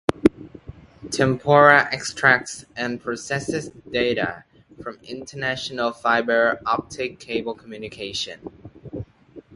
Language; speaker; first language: English; non-native, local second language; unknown